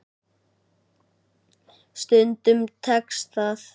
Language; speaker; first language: Icelandic; native; Icelandic